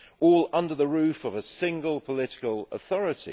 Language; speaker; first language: English; native; English